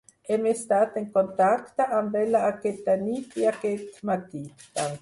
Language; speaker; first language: Catalan; non-native, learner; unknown